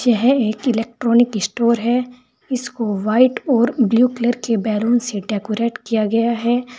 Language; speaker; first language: Hindi; native; Hindi